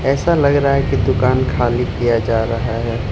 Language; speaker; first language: Hindi; non-native, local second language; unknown